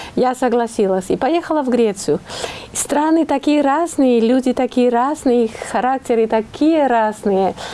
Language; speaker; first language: Russian; non-native, fluent; Spanish